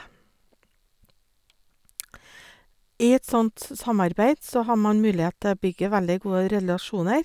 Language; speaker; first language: Norwegian; non-native, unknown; English